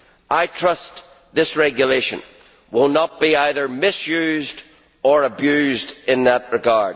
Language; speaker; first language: English; native; English